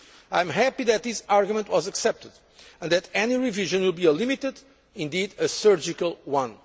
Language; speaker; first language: English; non-native, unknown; Portuguese